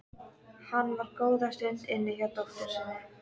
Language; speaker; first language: Icelandic; native; Icelandic